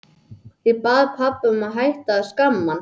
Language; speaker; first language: Icelandic; non-native, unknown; English